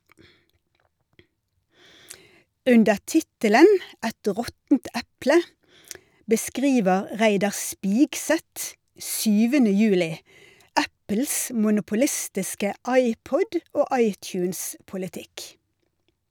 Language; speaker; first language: Norwegian; native; Norwegian